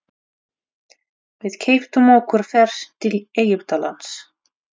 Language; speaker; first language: Icelandic; non-native, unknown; Russian